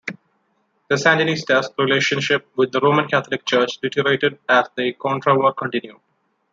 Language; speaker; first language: English; non-native, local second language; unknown